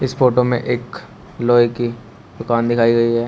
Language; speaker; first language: Hindi; native; Hindi